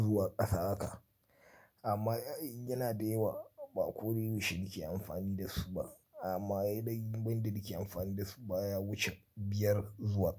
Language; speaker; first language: Hausa; native; Hausa